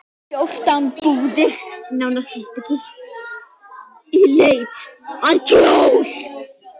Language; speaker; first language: Icelandic; native; Icelandic